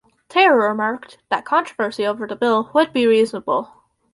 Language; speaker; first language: English; native; English